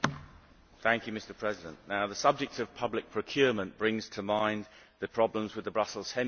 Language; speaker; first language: English; native; English